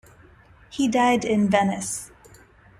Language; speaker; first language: English; non-native, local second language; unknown